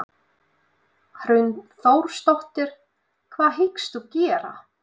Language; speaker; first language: Icelandic; non-native, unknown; Russian